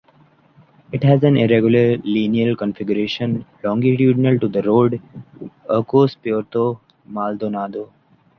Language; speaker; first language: English; non-native, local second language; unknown